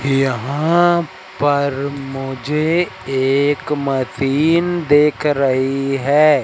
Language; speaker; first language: Hindi; native; Hindi